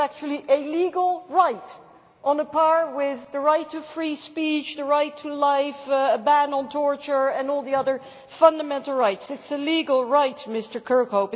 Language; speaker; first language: English; non-native, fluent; Dutch